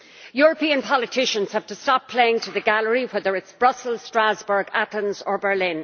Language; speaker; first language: English; native; English